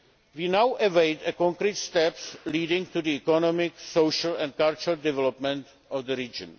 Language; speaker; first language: English; non-native, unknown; Czech